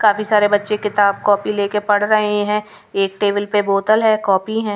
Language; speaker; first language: Hindi; non-native, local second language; Punjabi